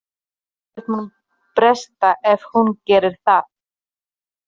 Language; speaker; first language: Icelandic; non-native, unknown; Polish